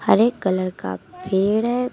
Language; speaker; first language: Hindi; native; Hindi